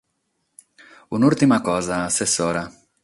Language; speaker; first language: Sardinian; non-native, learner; Catalan